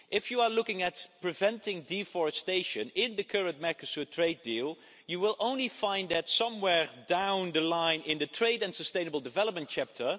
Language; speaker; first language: English; non-native, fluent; Dutch